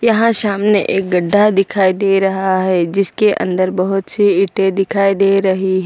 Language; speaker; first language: Hindi; non-native, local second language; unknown